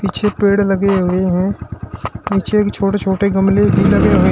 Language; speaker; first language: Hindi; native; Hindi